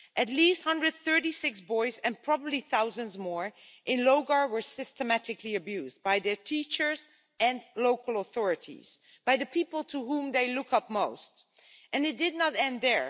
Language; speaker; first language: English; non-native, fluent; Dutch